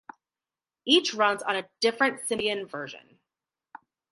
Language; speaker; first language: English; native; English